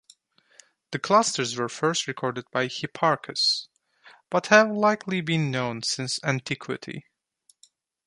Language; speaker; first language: English; non-native, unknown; Turkish